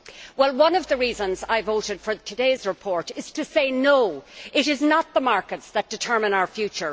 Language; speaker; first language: English; native; English